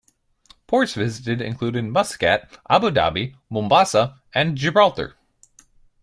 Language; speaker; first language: English; native; English